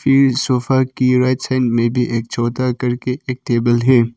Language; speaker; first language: Hindi; non-native, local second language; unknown